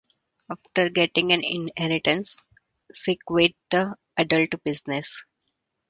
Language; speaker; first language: English; non-native, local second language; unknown